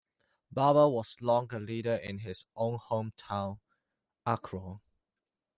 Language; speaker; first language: English; non-native, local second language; Cantonese